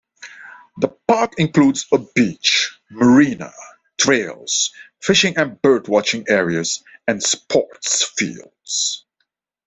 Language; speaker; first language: English; non-native, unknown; Dutch